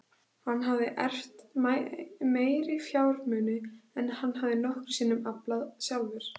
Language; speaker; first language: Icelandic; native; Icelandic